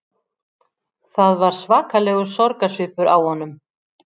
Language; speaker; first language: Icelandic; native; Icelandic